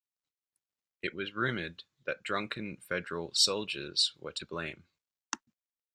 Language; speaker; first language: English; native; English